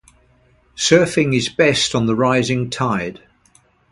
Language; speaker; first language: English; native; English